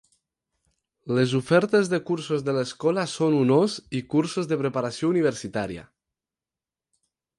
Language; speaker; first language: Catalan; non-native, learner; Spanish